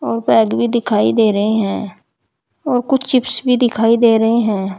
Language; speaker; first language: Hindi; native; Hindi